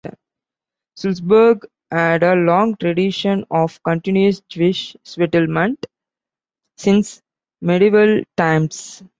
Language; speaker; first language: English; non-native, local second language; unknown